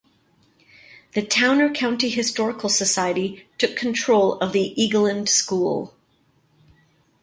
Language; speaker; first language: English; native; English